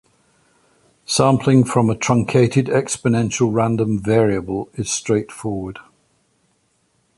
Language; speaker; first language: English; native; English